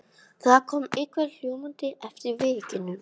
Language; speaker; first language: Icelandic; non-native, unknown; English